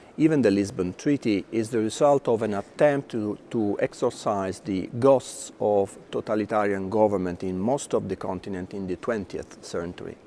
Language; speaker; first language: English; non-native, fluent; Italian